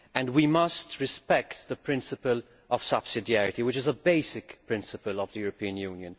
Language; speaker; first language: English; non-native, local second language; Maltese